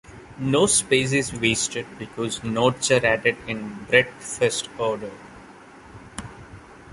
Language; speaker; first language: English; non-native, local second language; Malayalam